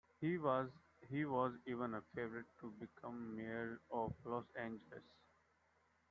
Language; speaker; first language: English; non-native, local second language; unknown